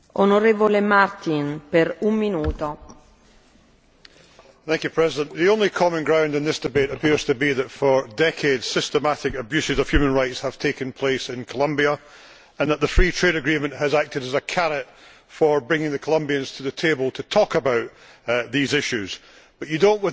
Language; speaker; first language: English; native; English